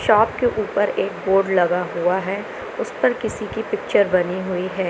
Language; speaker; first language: Hindi; native; Hindi